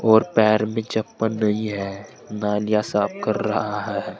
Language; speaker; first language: Hindi; native; Hindi